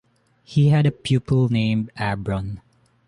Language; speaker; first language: English; non-native, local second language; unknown